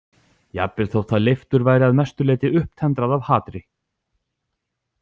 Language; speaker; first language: Icelandic; native; Icelandic